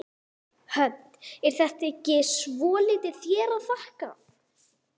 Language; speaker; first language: Icelandic; non-native, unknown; English